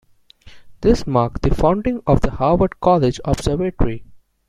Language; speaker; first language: English; non-native, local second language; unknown